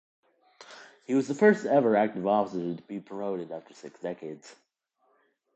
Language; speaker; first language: English; native; English